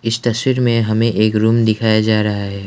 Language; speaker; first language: Hindi; non-native, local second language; Assamese